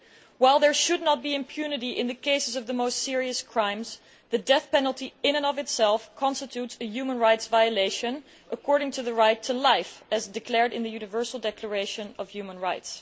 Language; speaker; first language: English; non-native, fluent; Dutch